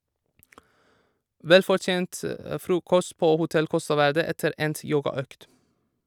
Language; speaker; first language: Norwegian; non-native, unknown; Persian